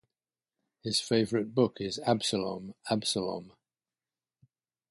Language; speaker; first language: English; native; English